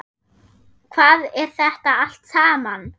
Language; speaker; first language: Icelandic; non-native, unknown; German